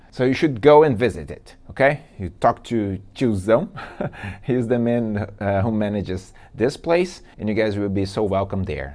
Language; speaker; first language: English; non-native, fluent; Portuguese